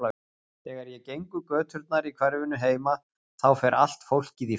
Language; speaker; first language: Icelandic; native; Icelandic